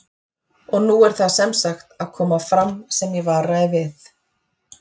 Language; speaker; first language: Icelandic; native; Icelandic